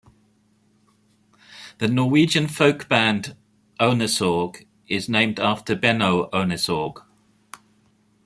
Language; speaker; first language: English; native; English